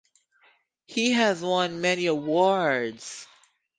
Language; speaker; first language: English; native; English